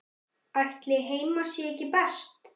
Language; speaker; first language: Icelandic; native; Icelandic